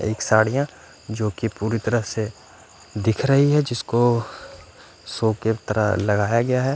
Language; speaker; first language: Hindi; non-native, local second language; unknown